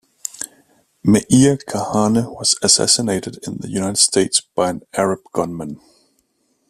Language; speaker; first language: English; native; English